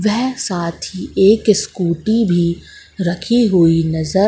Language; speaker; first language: Hindi; native; Hindi